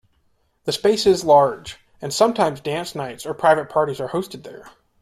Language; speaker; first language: English; native; English